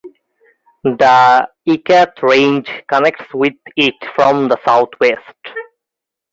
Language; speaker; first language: English; non-native, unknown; Bangla